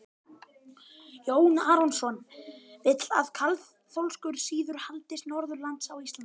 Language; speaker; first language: Icelandic; native; Icelandic